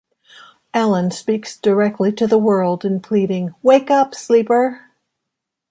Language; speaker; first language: English; native; English